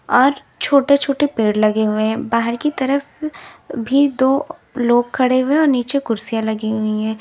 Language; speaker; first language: Hindi; native; Hindi